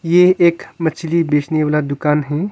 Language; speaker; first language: Hindi; non-native, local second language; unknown